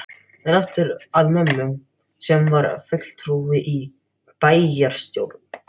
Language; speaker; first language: Icelandic; non-native, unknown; Filipino